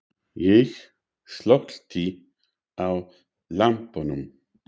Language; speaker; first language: Icelandic; non-native, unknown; English